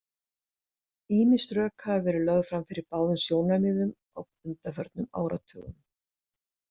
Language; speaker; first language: Icelandic; native; Icelandic